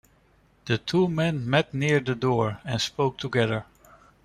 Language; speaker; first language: English; non-native, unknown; Dutch